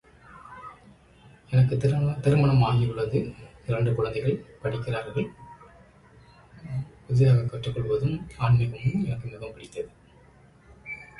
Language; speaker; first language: English; non-native, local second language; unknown